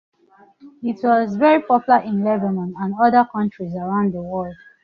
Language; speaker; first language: English; non-native, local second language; Igbo